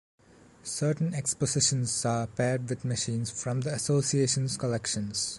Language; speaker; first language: English; non-native, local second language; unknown